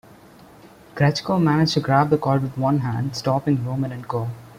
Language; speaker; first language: English; non-native, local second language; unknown